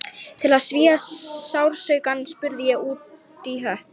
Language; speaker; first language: Icelandic; non-native, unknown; Lithuanian